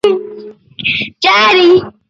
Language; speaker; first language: English; non-native, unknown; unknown